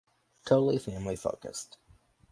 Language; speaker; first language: English; native; English